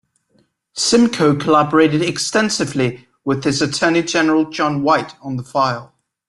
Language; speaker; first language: English; native; English